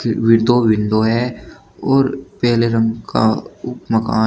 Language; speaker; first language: Hindi; native; Hindi